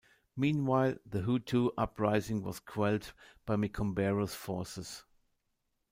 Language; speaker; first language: English; non-native, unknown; German